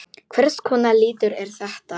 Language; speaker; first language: Icelandic; non-native, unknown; Polish